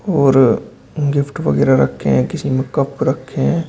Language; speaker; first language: Hindi; native; Hindi